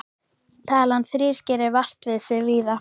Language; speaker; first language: Icelandic; native; Icelandic